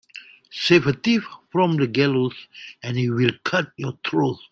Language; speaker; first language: English; non-native, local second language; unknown